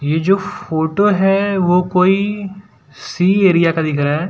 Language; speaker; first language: Hindi; non-native, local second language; Gujarati